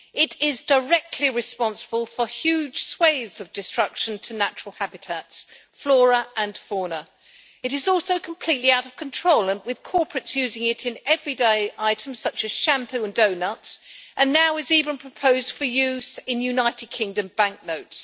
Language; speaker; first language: English; native; English